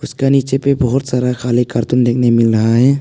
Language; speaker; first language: Hindi; non-native, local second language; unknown